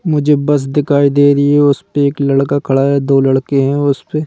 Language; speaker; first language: Hindi; native; Hindi